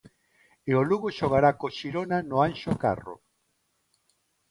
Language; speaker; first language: Galician; non-native, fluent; Spanish